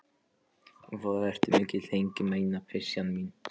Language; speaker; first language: Icelandic; non-native, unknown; Polish